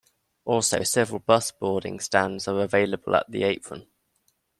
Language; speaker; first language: English; native; English